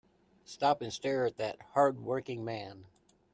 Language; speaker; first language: English; native; English